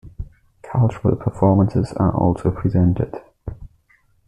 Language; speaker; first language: English; non-native, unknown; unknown